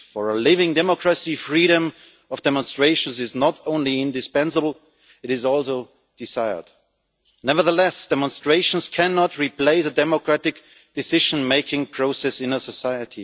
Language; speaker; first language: English; non-native, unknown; German